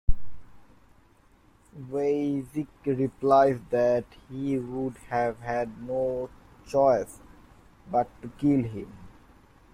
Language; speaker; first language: English; non-native, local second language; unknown